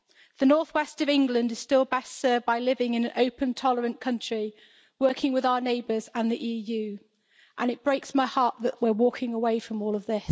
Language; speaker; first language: English; native; English